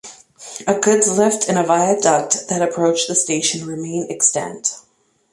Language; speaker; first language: English; native; English